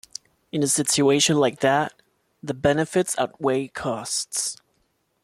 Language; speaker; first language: English; non-native, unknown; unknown